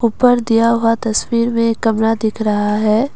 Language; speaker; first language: Hindi; non-native, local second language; Assamese